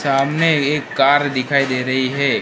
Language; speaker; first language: Hindi; non-native, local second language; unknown